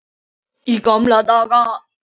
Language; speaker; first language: Icelandic; non-native, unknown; Filipino